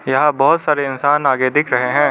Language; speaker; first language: Hindi; non-native, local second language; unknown